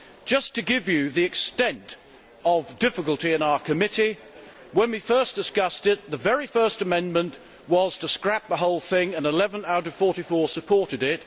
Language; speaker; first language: English; native; English